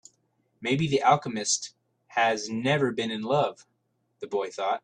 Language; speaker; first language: English; native; English